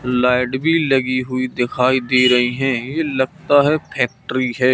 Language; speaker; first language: Hindi; native; Hindi